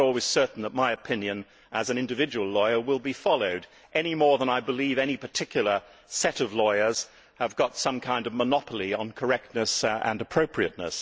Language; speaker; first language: English; native; English